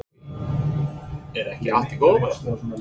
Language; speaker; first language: Icelandic; non-native, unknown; English